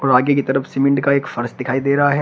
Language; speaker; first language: Hindi; native; Hindi